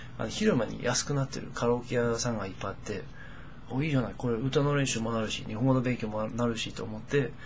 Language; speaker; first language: Japanese; non-native, fluent; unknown